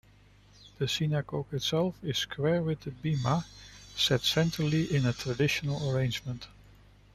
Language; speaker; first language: English; non-native, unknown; Dutch